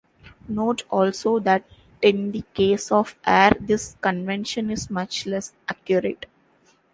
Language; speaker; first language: English; non-native, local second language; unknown